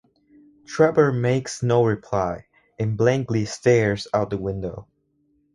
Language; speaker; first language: English; non-native, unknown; Spanish